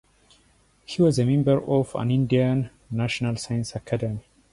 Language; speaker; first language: English; non-native, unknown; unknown